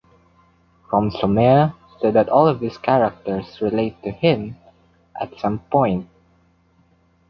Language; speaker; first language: English; non-native, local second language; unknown